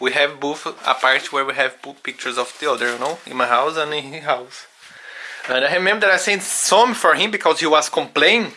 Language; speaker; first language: English; non-native, learner; Portuguese